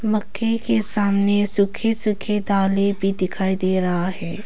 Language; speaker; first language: Hindi; non-native, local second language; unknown